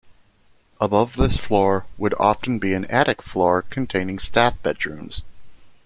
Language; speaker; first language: English; native; English